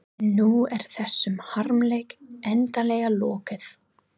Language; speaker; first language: Icelandic; non-native, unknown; English